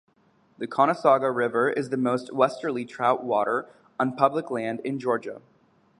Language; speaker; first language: English; native; English